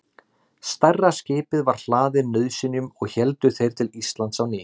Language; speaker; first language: Icelandic; native; Icelandic